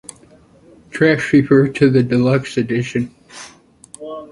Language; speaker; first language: English; native; English